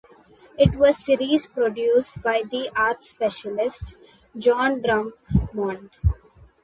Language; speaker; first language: English; non-native, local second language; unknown